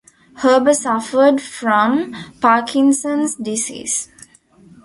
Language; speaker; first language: English; non-native, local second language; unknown